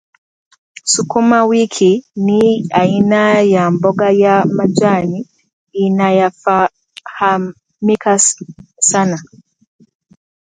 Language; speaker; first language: English; non-native, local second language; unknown